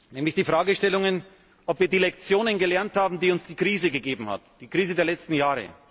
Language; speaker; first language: German; native; German